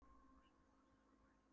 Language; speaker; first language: Icelandic; non-native, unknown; Polish